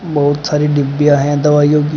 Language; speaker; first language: Hindi; native; Hindi